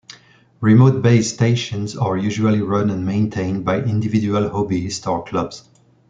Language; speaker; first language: English; non-native, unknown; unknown